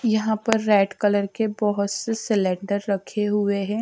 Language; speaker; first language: Hindi; native; Hindi